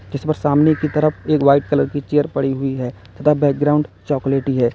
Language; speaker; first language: Hindi; native; Hindi